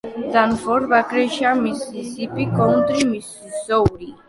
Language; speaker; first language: Catalan; non-native, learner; Spanish